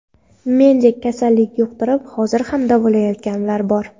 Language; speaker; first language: Uzbek; non-native, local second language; Kara-Kalpak